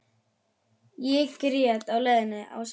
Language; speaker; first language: Icelandic; non-native, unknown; German